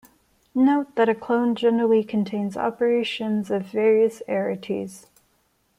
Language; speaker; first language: English; non-native, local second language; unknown